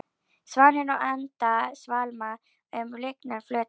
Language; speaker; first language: Icelandic; native; Icelandic